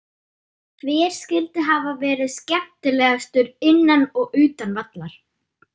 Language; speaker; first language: Icelandic; non-native, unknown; German